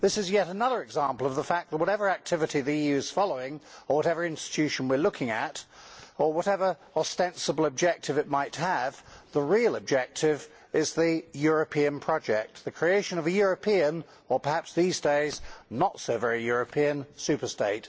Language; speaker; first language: English; native; English